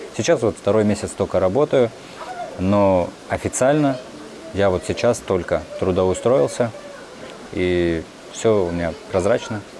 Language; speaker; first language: Russian; native; Russian